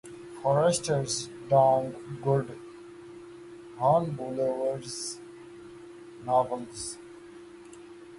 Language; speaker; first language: English; native; English